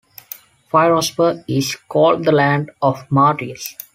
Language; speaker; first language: English; non-native, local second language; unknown